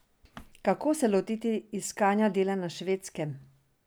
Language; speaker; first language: Slovenian; non-native, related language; Serbian